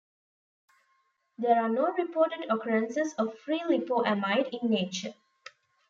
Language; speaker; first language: English; non-native, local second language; Tamil